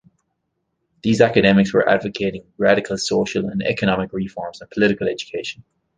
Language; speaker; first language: English; native; English